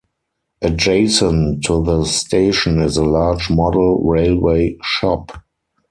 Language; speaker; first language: English; non-native, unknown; German